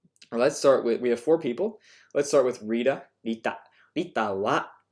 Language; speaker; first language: English; native; English